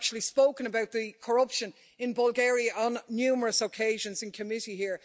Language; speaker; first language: English; native; English